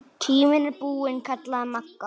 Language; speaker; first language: Icelandic; native; Icelandic